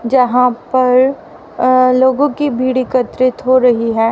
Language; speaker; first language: Hindi; native; Hindi